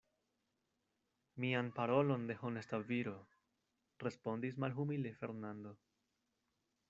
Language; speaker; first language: Esperanto; non-native, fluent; Spanish